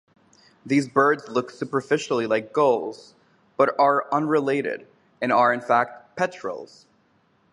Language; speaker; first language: English; native; English